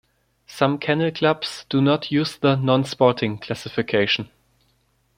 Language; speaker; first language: English; non-native, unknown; German